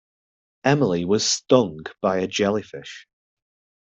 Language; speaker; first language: English; native; English